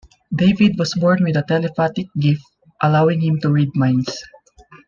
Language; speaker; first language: English; non-native, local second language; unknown